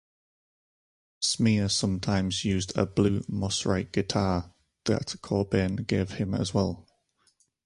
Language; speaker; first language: English; native; English